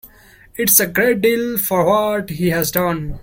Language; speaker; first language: English; non-native, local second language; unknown